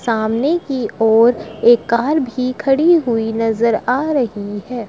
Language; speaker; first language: Hindi; native; Hindi